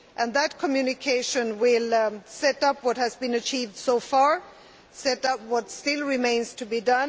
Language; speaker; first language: English; non-native, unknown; Swedish